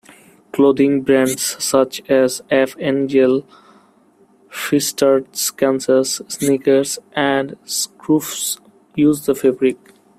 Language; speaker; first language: English; non-native, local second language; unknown